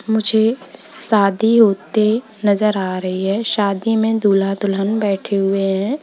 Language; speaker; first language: Hindi; native; Hindi